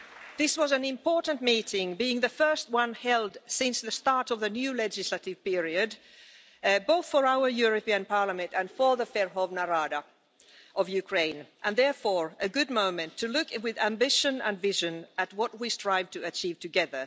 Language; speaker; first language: English; non-native, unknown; Finnish